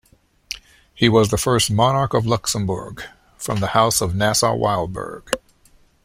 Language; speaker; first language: English; native; English